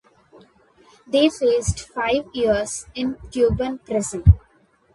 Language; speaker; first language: English; non-native, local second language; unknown